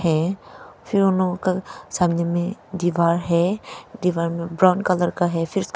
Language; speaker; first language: Hindi; non-native, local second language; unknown